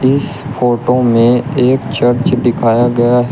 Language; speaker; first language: Hindi; native; Hindi